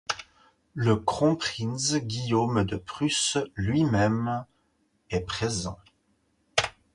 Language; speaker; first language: French; native; French